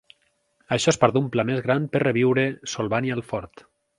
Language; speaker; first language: Catalan; native; Catalan